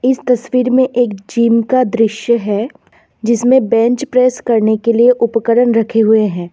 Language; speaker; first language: Hindi; non-native, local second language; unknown